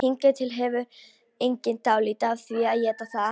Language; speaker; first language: Icelandic; non-native, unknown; Polish